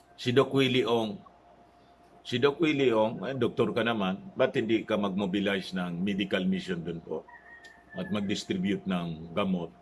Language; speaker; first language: Filipino; non-native, local second language; Cebuano